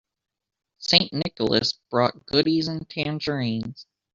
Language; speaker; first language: English; native; English